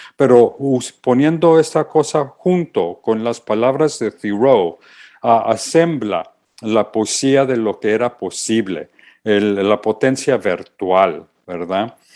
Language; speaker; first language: Spanish; early bilingual, heritage; English